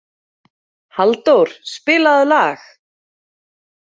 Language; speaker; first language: Icelandic; native; Icelandic